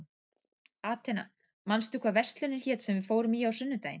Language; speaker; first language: Icelandic; native; Icelandic